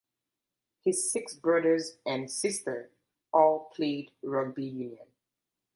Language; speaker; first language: English; native; English